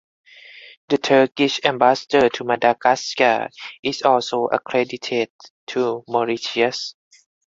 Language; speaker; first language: English; non-native, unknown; Thai